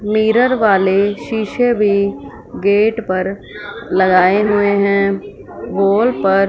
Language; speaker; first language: Hindi; non-native, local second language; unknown